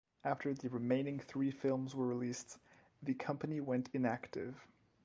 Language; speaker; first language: English; non-native, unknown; French